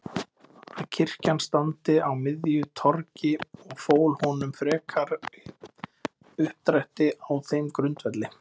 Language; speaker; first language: Icelandic; native; Icelandic